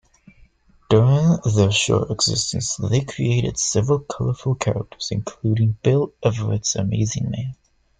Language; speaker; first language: English; native; English